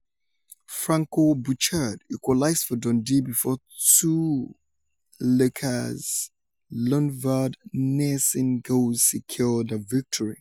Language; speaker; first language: English; non-native, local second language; Yoruba